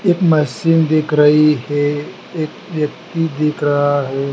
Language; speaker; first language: Hindi; native; Hindi